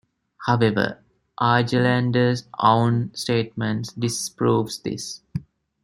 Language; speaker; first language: English; non-native, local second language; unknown